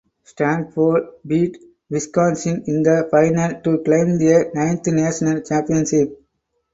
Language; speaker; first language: English; non-native, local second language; Tamil